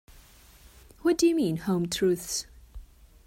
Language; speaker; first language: English; non-native, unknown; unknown